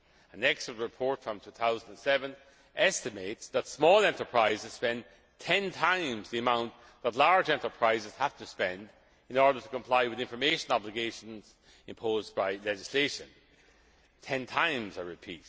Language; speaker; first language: English; non-native, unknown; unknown